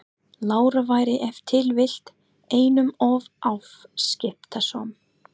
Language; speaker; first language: Icelandic; non-native, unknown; English